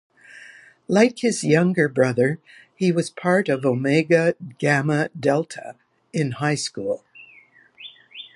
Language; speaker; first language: English; native; English